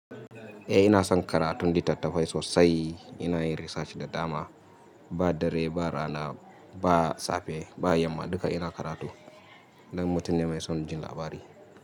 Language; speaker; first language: Hausa; native; Hausa